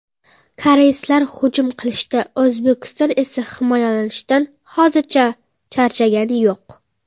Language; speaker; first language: Uzbek; non-native, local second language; Kara-Kalpak